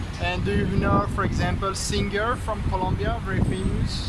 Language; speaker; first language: English; non-native, learner; Spanish